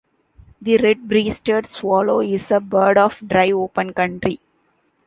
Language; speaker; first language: English; non-native, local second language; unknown